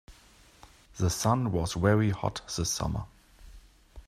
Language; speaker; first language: English; native; English